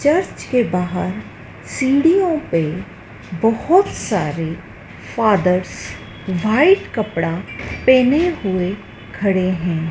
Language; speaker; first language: Hindi; native; Hindi